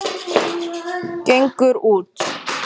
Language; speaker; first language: Icelandic; native; Icelandic